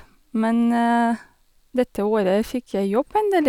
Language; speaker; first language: Norwegian; non-native, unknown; Russian